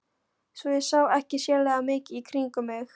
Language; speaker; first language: Icelandic; non-native, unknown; Polish